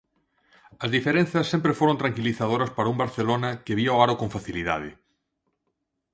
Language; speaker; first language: Galician; non-native, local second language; Spanish